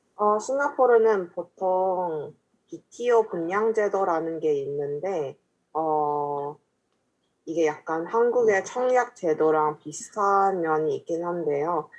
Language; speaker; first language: Korean; non-native, fluent; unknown